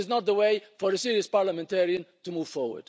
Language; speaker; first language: English; non-native, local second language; Maltese